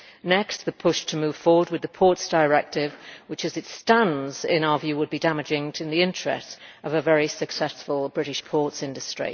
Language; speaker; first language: English; native; English